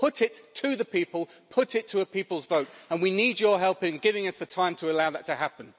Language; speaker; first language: English; native; English